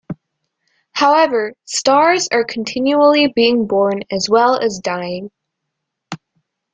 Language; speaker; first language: English; native; English